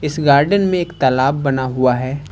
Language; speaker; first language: Hindi; native; Hindi